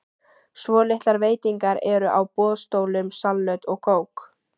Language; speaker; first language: Icelandic; native; Icelandic